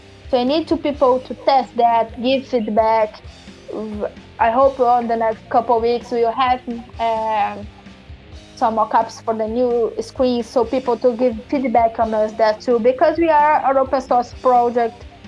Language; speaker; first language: English; non-native, fluent; Portuguese